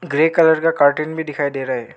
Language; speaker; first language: Hindi; non-native, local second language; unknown